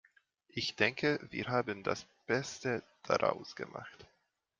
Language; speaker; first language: German; non-native, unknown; Hungarian